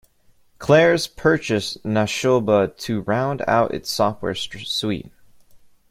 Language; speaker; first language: English; native; English